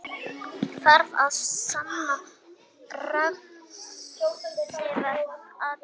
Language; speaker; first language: Icelandic; native; Icelandic